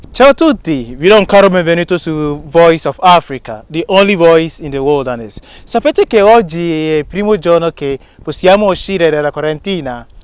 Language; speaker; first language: Italian; non-native, fluent; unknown